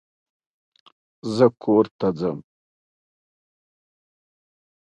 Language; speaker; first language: English; non-native, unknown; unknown